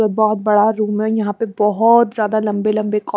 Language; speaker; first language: Hindi; non-native, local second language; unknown